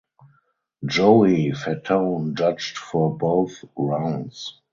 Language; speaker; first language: English; non-native, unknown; German